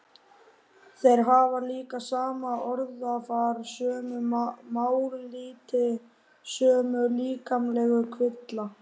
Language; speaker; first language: Icelandic; native; Icelandic